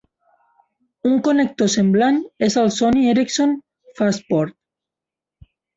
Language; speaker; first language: Catalan; non-native, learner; Spanish